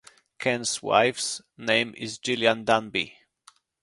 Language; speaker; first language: English; non-native, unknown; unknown